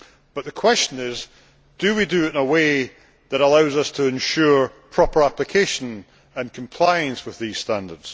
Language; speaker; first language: English; native; English